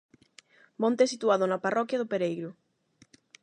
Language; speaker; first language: Galician; non-native, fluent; Spanish